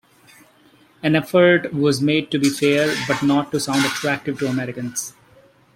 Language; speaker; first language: English; non-native, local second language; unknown